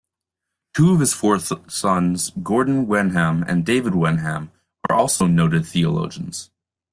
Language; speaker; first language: English; native; English